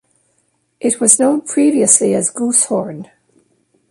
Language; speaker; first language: English; native; English